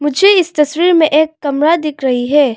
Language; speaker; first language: Hindi; non-native, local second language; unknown